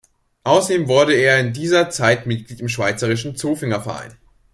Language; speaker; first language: German; native; German